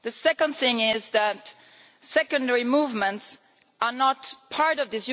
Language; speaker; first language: English; non-native, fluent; Italian